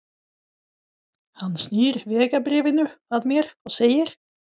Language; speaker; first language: Icelandic; non-native, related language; Swedish